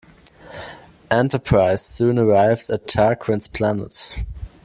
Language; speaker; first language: English; non-native, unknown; German